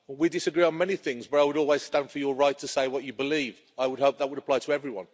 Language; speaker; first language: English; native; English